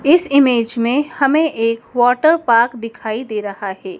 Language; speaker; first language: Hindi; native; Hindi